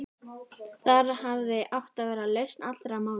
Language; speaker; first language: Icelandic; native; Icelandic